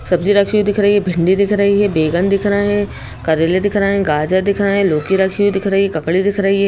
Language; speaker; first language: Hindi; native; Hindi